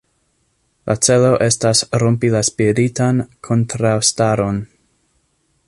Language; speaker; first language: Esperanto; non-native, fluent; English